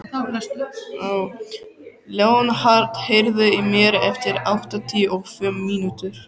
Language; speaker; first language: Icelandic; native; Icelandic